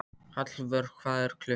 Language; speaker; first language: Icelandic; non-native, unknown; Polish